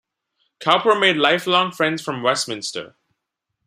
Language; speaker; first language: English; non-native, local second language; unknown